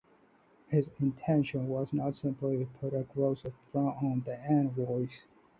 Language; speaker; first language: English; non-native, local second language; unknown